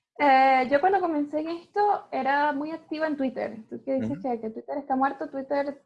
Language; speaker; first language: Spanish; native; Spanish